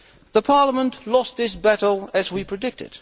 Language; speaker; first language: English; non-native, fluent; Dutch